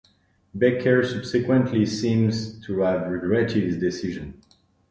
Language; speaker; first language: English; non-native, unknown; French